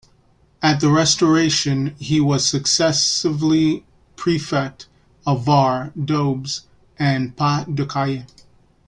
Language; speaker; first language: English; native; English